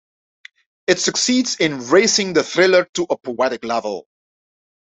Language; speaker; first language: English; non-native, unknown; Dutch